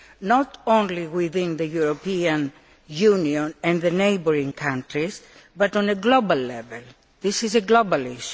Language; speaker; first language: English; non-native, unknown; Greek